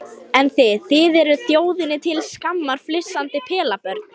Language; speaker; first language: Icelandic; non-native, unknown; Lithuanian